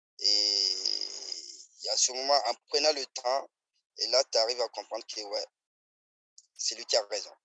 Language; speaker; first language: French; non-native, local second language; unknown